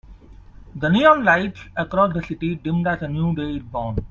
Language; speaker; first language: English; non-native, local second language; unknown